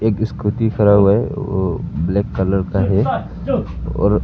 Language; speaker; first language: Hindi; early bilingual, other home language; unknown